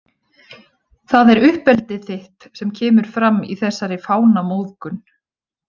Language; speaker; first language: Icelandic; native; Icelandic